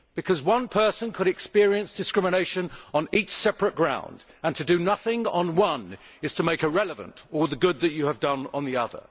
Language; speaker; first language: English; native; English